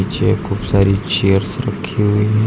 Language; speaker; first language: Hindi; native; Hindi